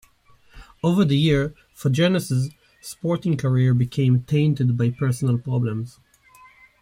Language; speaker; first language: English; native; English